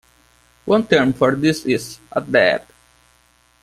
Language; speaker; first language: English; non-native, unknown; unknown